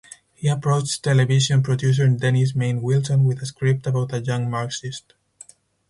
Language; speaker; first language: English; non-native, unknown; Spanish